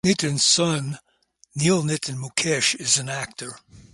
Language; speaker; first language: English; native; English